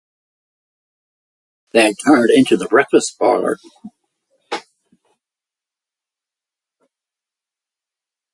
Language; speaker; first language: English; native; English